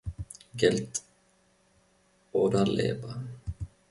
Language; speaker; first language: German; non-native, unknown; Finnish